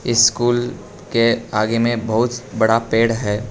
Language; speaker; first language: Hindi; non-native, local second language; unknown